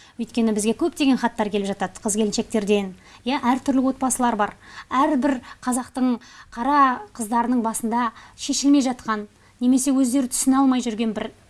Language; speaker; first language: Kazakh; native; Kazakh